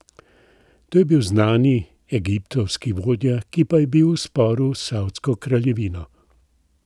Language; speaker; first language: Slovenian; native; Slovenian